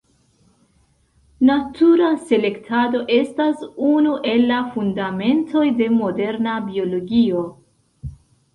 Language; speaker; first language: Esperanto; non-native, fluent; Central Kurdish